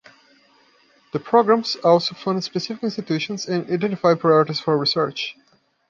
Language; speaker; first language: English; non-native, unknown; Portuguese